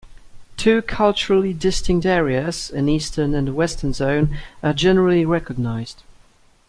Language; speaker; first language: English; native; English